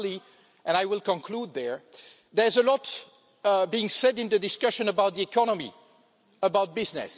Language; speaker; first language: English; non-native, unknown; French